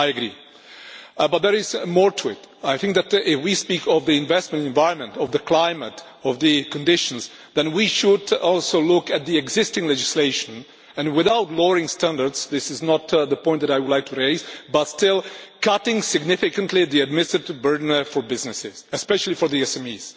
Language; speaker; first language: English; non-native, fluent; Czech